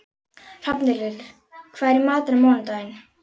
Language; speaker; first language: Icelandic; native; Icelandic